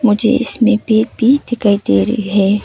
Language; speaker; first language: Hindi; non-native, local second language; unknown